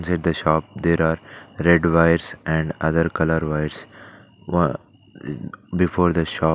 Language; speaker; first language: English; non-native, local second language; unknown